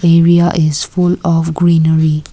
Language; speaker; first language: English; non-native, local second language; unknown